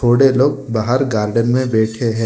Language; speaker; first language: Hindi; non-native, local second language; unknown